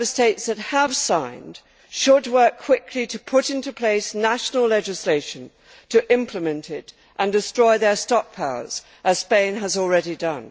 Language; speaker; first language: English; native; English